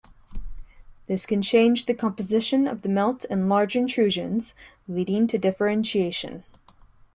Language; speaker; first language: English; native; English